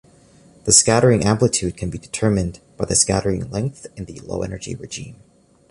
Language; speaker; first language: English; native; English